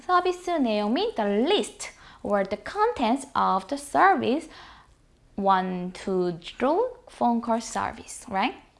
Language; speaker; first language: English; non-native, fluent; Korean